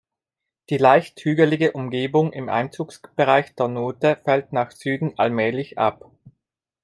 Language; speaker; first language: German; non-native, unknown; Italian